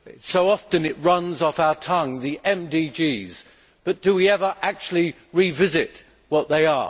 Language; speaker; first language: English; native; English